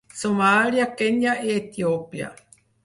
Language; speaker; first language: Catalan; non-native, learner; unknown